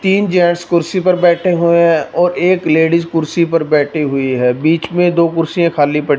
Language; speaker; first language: Hindi; non-native, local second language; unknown